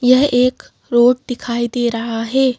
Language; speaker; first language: Hindi; native; Hindi